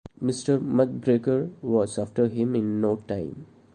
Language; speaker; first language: English; non-native, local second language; Malayalam